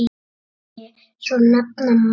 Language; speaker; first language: Icelandic; native; Icelandic